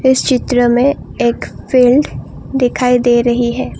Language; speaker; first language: Hindi; non-native, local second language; Assamese